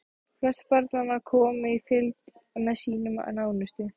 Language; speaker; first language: Icelandic; native; Icelandic